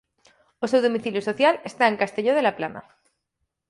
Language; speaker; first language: Galician; native; Galician